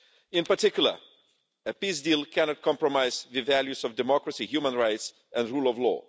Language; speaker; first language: English; non-native, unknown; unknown